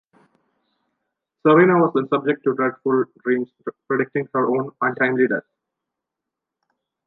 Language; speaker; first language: English; non-native, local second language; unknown